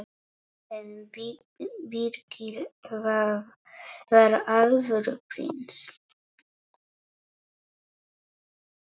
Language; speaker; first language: Icelandic; non-native, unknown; Polish